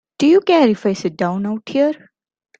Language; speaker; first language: English; non-native, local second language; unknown